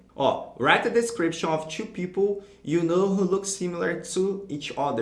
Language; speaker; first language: English; non-native, fluent; Portuguese